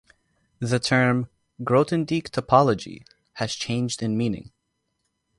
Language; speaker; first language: English; native; English